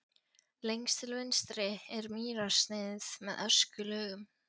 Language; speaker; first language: Icelandic; non-native, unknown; Polish